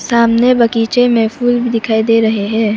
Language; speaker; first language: Hindi; non-native, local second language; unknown